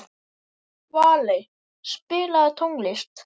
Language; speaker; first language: Icelandic; native; Icelandic